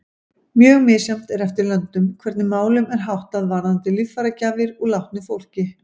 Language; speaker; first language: Icelandic; native; Icelandic